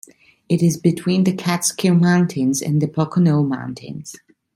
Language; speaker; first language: English; non-native, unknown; Italian